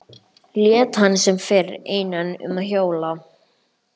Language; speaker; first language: Icelandic; native; Icelandic